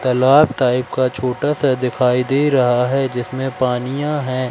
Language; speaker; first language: Hindi; native; Hindi